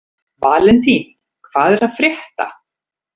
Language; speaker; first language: Icelandic; native; Icelandic